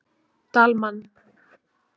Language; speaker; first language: Icelandic; native; Icelandic